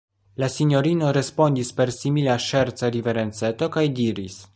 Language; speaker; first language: Esperanto; non-native, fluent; Polish